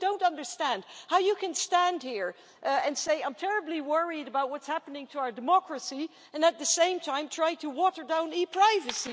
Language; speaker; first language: English; non-native, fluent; Dutch